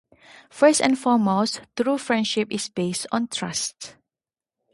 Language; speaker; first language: English; non-native, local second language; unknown